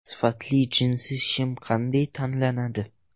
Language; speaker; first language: Uzbek; non-native, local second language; Russian